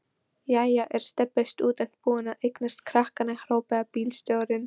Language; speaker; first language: Icelandic; non-native, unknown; Polish